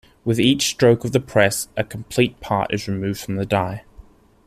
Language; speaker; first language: English; native; English